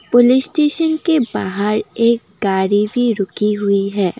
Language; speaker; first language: Hindi; non-native, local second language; Assamese